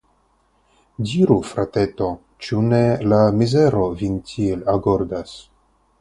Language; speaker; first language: Esperanto; non-native, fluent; Russian